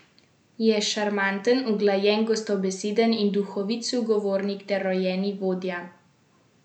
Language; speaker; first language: Slovenian; native; Slovenian